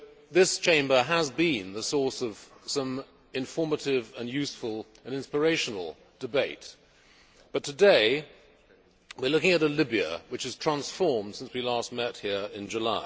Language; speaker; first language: English; native; English